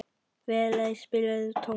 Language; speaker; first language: Icelandic; non-native, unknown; Vietnamese